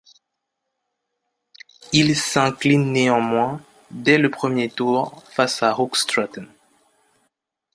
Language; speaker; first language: French; non-native, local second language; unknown